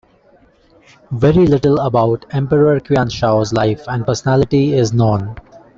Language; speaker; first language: English; non-native, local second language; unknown